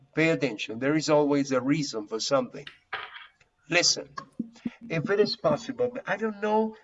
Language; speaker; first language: English; non-native, fluent; Spanish